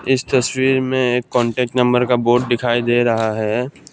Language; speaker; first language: Hindi; non-native, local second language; Assamese